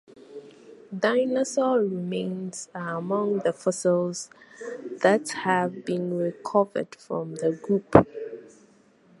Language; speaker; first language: English; non-native, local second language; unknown